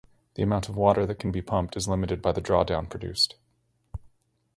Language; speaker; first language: English; native; English